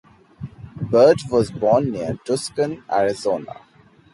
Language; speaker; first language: English; non-native, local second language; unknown